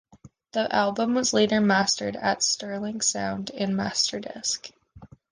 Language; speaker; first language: English; native; English